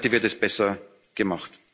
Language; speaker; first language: German; native; German